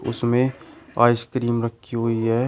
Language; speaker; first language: Hindi; native; Hindi